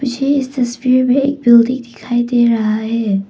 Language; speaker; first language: Hindi; non-native, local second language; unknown